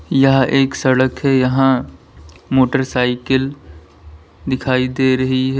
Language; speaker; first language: Hindi; native; Hindi